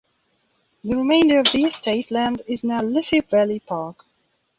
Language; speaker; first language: English; non-native, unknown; Belarusian